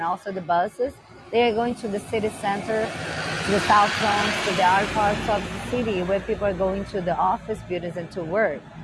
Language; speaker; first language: English; non-native, fluent; Portuguese